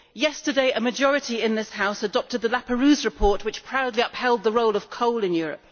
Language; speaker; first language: English; native; English